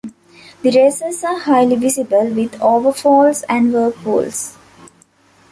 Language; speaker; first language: English; non-native, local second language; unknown